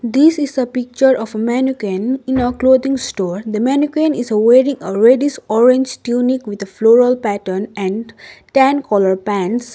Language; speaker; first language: English; non-native, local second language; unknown